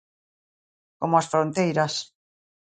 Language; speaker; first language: Galician; native; Galician